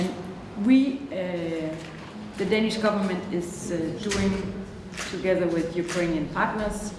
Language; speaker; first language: English; non-native, fluent; Danish